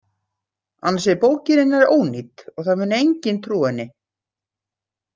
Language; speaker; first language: Icelandic; native; Icelandic